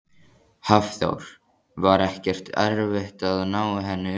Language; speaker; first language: Icelandic; native; Icelandic